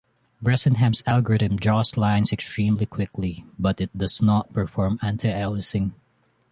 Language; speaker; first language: English; non-native, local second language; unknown